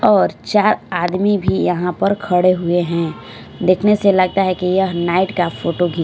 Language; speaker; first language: Hindi; non-native, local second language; Punjabi